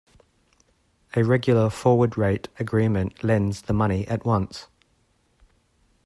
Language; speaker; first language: English; native; English